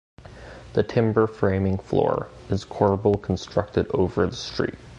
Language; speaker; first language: English; native; English